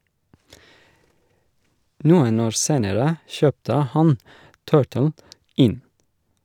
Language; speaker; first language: Norwegian; non-native, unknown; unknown